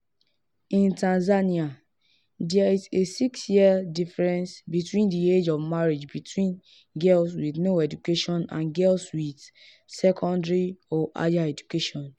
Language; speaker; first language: English; non-native, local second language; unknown